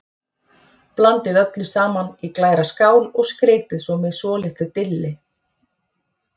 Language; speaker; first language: Icelandic; native; Icelandic